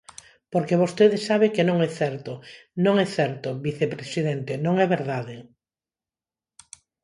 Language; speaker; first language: Galician; non-native, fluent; Spanish